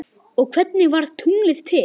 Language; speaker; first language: Icelandic; native; Icelandic